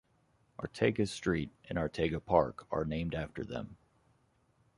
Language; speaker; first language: English; native; English